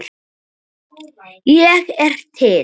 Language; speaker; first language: Icelandic; native; Icelandic